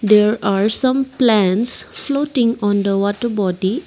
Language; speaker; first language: English; non-native, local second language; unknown